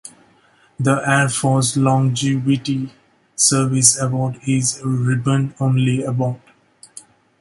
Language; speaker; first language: English; non-native, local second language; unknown